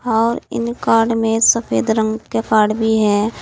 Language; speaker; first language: Hindi; native; Hindi